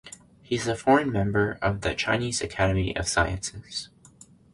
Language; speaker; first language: English; native; English